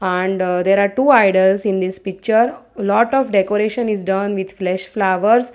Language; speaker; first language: English; non-native, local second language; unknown